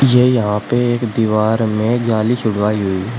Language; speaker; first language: Hindi; native; Hindi